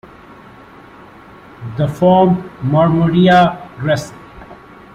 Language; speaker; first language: English; non-native, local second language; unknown